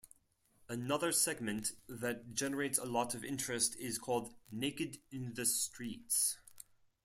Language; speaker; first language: English; non-native, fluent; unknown